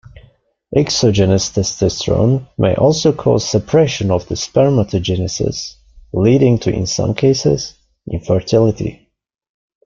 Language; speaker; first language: English; non-native, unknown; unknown